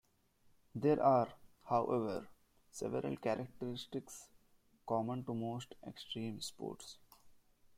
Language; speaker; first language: English; non-native, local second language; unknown